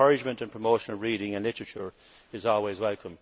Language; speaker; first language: English; native; English